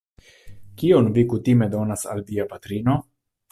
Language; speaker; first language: Esperanto; non-native, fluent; Italian